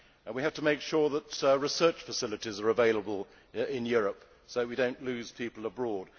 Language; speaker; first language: English; native; English